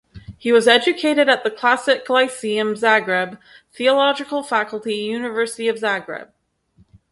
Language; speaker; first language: English; native; English